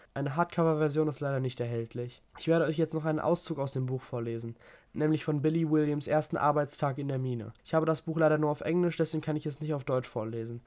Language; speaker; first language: German; native; German